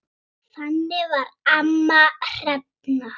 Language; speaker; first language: Icelandic; native; Icelandic